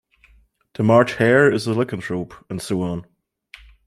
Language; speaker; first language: English; non-native, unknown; German